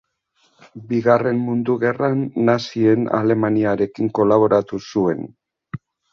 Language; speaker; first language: Basque; native; Basque